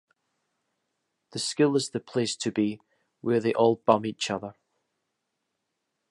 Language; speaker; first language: English; native; English